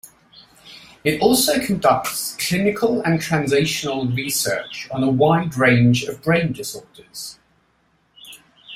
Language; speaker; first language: English; native; English